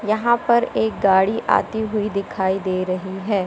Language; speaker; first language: Hindi; native; Hindi